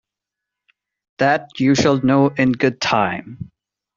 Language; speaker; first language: English; non-native, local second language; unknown